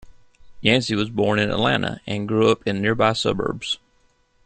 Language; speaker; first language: English; native; English